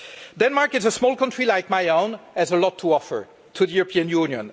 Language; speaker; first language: English; non-native, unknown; French